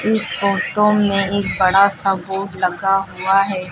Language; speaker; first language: Hindi; native; Hindi